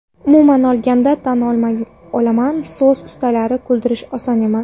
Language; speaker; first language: Uzbek; non-native, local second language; Kara-Kalpak